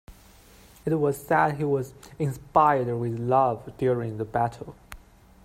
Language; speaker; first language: English; non-native, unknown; Chinese